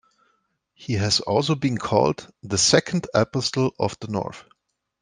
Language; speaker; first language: English; non-native, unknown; German